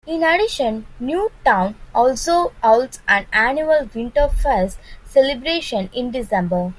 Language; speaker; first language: English; non-native, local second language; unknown